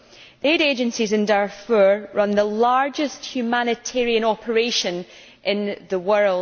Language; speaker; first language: English; native; English